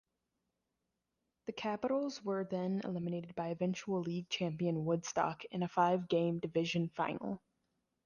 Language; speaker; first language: English; native; English